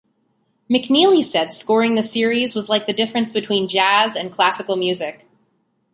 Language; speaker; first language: English; native; English